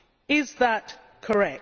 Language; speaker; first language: English; native; English